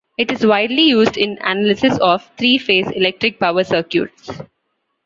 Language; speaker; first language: English; non-native, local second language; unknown